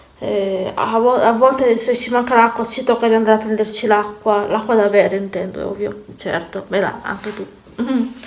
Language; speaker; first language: Italian; native; Italian